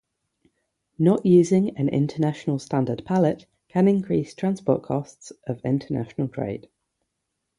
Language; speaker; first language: English; native; English